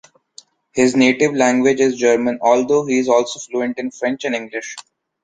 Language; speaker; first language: English; non-native, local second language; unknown